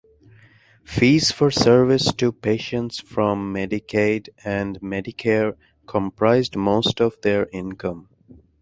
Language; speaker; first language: English; non-native, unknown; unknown